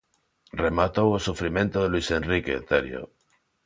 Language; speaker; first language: Galician; non-native, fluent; Spanish